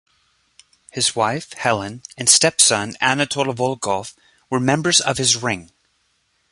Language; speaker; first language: English; native; English